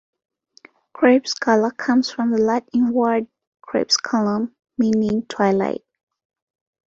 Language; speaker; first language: English; non-native, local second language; Ganda